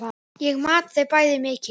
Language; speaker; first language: Icelandic; native; Icelandic